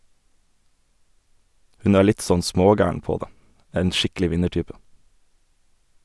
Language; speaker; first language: Norwegian; native; Norwegian